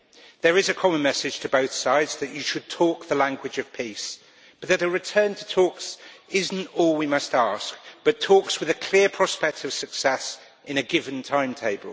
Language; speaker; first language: English; native; English